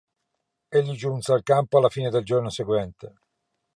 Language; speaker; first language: Italian; non-native, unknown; Norwegian